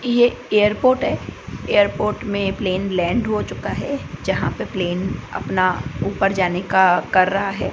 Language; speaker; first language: Hindi; non-native, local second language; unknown